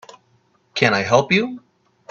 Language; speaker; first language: English; native; English